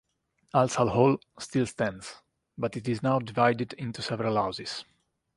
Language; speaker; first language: English; non-native, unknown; Italian